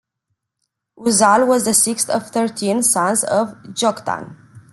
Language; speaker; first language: English; non-native, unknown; Romanian